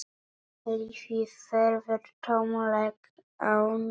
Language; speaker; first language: Icelandic; non-native, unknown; Polish